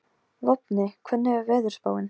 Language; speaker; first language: Icelandic; non-native, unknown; Polish